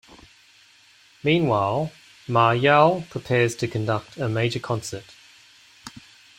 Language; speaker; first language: English; native; English